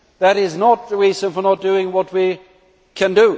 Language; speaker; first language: English; non-native, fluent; Swedish